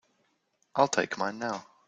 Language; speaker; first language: English; native; English